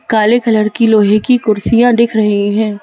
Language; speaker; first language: Hindi; native; Hindi